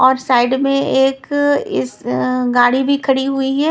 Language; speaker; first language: Hindi; non-native, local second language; Punjabi